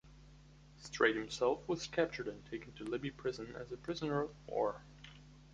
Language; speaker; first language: English; non-native, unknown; German